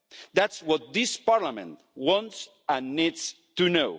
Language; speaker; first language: English; non-native, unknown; Spanish